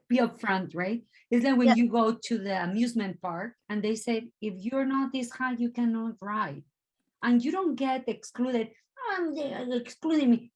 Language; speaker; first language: English; non-native, fluent; Spanish